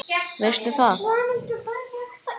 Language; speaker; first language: Icelandic; native; Icelandic